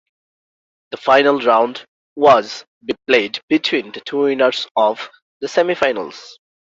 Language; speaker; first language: English; non-native, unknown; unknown